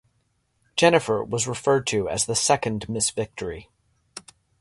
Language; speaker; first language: English; native; English